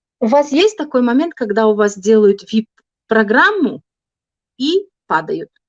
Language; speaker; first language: Russian; non-native, local second language; Tajik